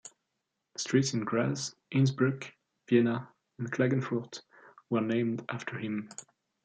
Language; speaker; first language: English; non-native, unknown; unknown